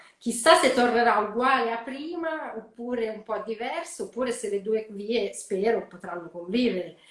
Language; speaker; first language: Italian; native; Italian